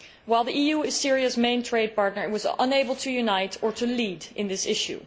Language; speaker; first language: English; non-native, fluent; Dutch